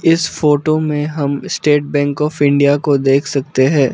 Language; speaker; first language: Hindi; non-native, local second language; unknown